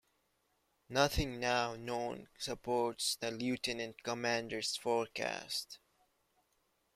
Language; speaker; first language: English; native; English